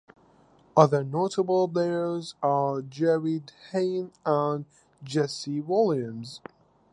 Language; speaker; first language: English; native; English